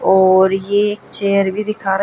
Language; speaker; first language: Hindi; native; Hindi